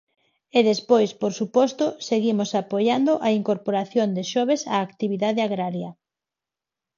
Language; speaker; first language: Galician; non-native, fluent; Spanish